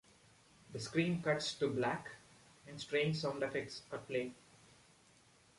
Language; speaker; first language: English; non-native, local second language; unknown